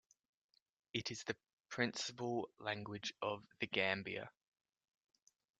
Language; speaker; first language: English; native; English